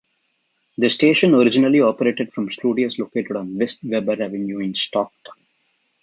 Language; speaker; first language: English; non-native, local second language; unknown